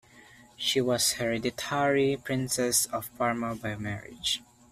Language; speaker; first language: English; non-native, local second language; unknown